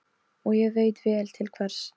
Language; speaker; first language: Icelandic; non-native, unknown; Polish